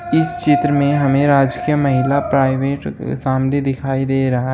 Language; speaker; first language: Hindi; native; Hindi